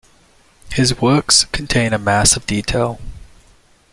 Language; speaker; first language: English; native; English